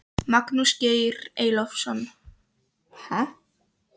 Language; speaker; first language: Icelandic; non-native, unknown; Polish